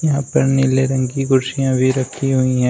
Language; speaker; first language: Hindi; native; Hindi